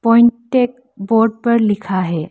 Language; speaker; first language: Hindi; non-native, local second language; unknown